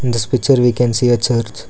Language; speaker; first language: English; non-native, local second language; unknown